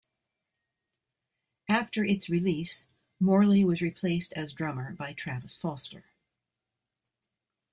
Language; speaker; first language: English; native; English